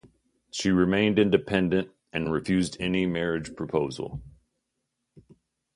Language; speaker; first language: English; native; English